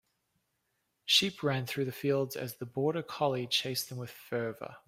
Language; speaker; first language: English; native; English